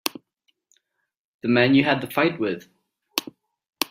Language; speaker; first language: English; native; English